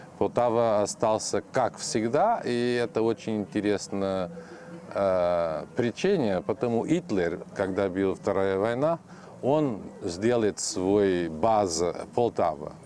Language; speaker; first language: Russian; non-native, learner; Portuguese